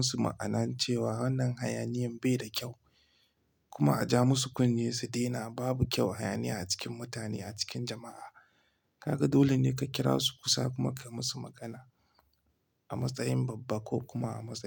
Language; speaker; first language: Hausa; non-native, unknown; Igbo